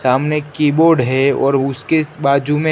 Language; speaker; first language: Hindi; non-native, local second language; Gujarati